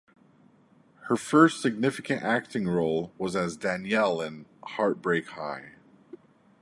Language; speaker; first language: English; native; English